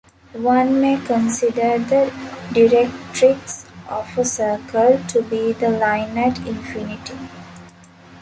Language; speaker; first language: English; non-native, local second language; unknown